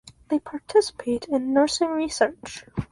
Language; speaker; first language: English; native; English